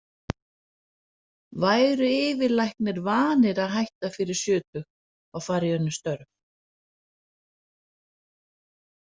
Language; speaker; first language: Icelandic; non-native, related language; Danish